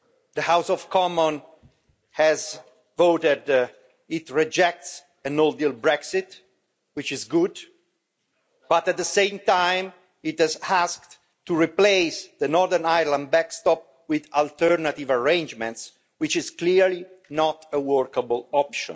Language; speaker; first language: English; non-native, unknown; Italian